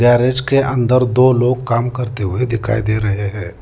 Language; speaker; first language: Hindi; non-native, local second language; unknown